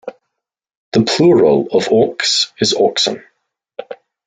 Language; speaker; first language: English; native; English